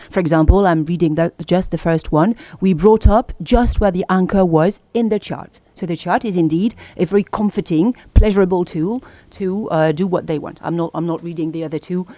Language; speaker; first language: English; non-native, fluent; French